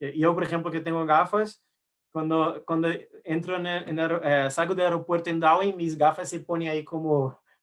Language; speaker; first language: Spanish; non-native, fluent; Portuguese